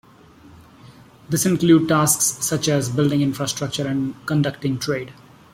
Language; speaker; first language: English; non-native, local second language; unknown